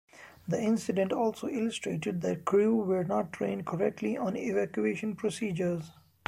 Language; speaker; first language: English; non-native, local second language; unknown